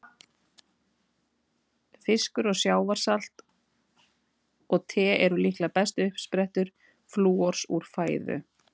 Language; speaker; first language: Icelandic; native; Icelandic